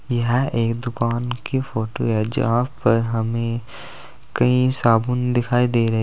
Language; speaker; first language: Hindi; native; Hindi